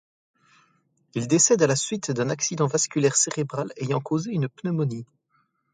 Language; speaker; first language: French; native; French